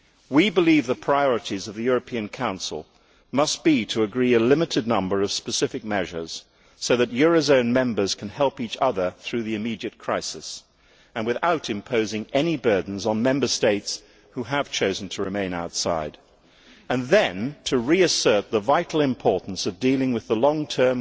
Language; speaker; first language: English; native; English